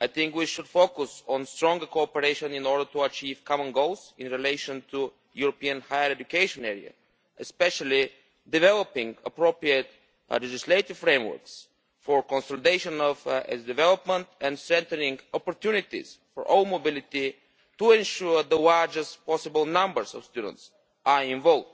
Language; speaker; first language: English; non-native, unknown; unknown